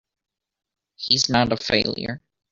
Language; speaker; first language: English; native; English